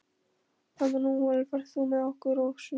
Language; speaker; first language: Icelandic; non-native, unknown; Polish